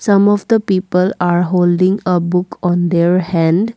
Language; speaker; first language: English; non-native, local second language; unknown